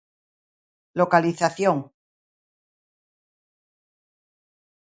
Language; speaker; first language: Galician; native; Galician